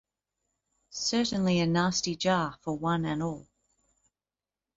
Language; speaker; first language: English; native; English